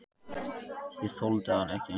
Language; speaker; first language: Icelandic; native; Icelandic